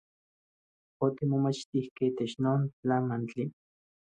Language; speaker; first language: Central Puebla Nahuatl; native; Central Puebla Nahuatl